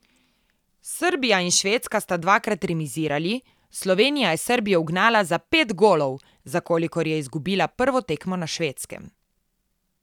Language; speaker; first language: Slovenian; native; Slovenian